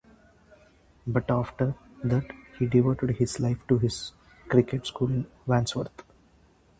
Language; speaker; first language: English; non-native, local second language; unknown